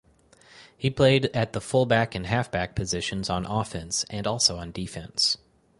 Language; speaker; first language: English; native; English